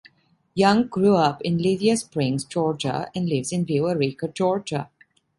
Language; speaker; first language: English; non-native, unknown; Italian